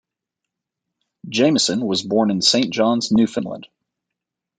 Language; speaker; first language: English; native; English